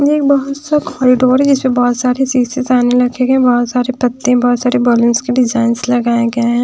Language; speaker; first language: Hindi; non-native, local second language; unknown